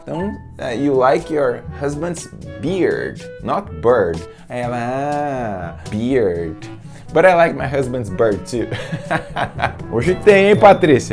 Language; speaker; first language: English; non-native, fluent; Portuguese